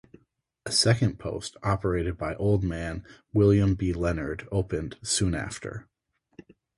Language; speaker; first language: English; native; English